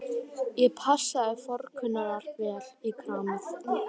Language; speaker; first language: Icelandic; native; Icelandic